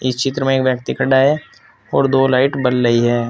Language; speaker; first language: Hindi; native; Hindi